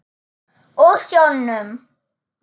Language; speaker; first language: Icelandic; non-native, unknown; German